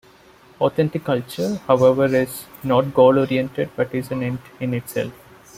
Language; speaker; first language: English; non-native, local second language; Malayalam